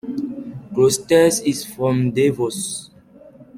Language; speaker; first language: English; non-native, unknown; French